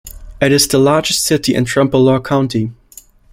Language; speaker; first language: English; non-native, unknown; German